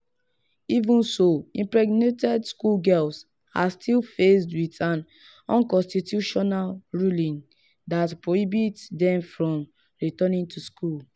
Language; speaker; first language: English; non-native, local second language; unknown